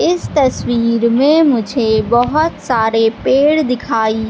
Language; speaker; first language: Hindi; native; Hindi